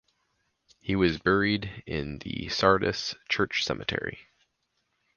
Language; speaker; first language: English; native; English